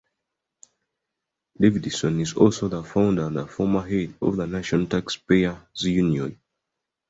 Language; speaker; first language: English; non-native, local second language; Ganda